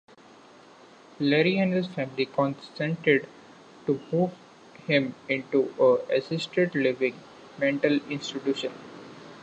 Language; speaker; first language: English; non-native, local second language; Marathi